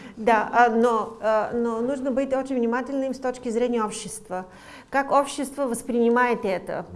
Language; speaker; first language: Russian; non-native, fluent; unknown